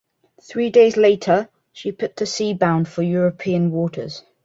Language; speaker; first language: English; non-native, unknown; French